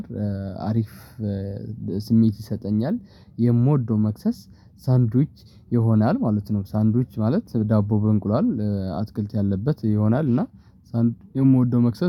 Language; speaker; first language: Amharic; non-native, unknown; Tigrinya